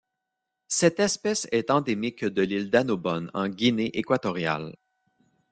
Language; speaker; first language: French; native; French